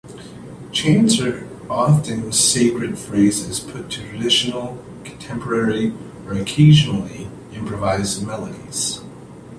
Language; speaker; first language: English; native; English